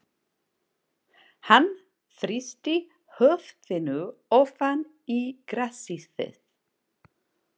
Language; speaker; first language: Icelandic; non-native, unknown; English